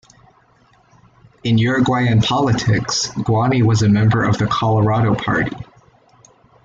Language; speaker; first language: English; native; English